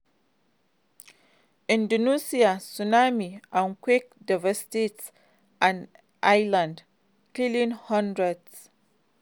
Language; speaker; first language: English; non-native, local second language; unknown